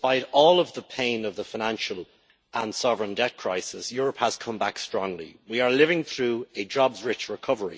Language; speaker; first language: English; native; English